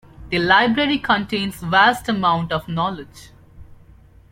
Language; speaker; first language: English; non-native, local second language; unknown